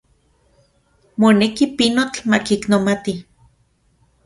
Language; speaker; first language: Central Puebla Nahuatl; non-native, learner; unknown